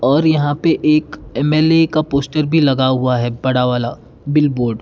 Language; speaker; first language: Hindi; non-native, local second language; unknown